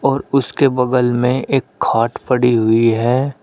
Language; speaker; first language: Hindi; native; Hindi